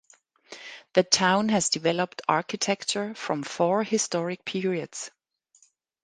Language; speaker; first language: English; non-native, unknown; German